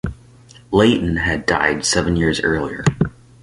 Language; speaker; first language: English; native; English